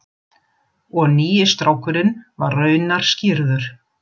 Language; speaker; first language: Icelandic; non-native, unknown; German